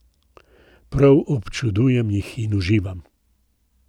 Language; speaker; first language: Slovenian; native; Slovenian